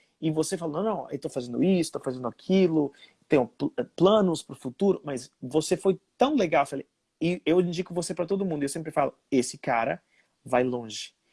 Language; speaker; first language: Portuguese; non-native, fluent; Spanish